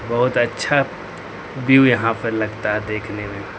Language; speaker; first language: Hindi; native; Hindi